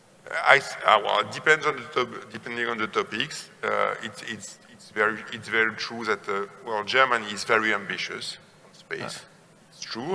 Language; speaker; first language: English; non-native, fluent; French